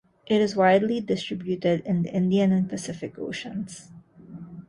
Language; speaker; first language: English; non-native, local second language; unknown